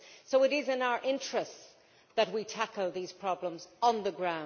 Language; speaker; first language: English; native; English